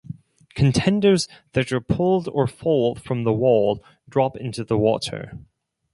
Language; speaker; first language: English; non-native, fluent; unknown